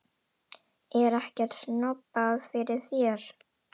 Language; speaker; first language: Icelandic; non-native, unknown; Indonesian